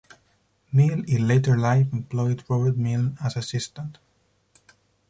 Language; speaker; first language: English; non-native, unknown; Spanish